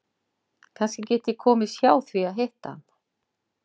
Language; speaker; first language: Icelandic; non-native, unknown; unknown